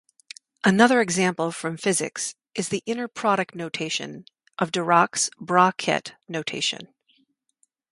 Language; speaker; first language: English; native; English